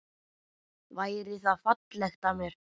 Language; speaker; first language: Icelandic; native; Icelandic